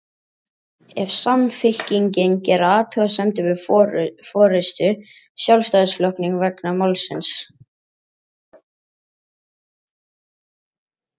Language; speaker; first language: Icelandic; native; Icelandic